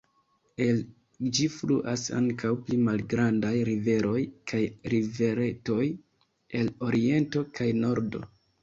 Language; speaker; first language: Esperanto; non-native, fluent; Kinyarwanda